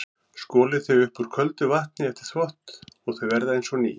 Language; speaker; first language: Icelandic; native; Icelandic